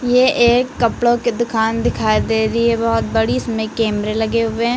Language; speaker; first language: Hindi; native; Hindi